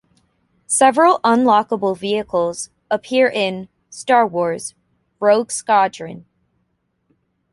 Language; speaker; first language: English; native; English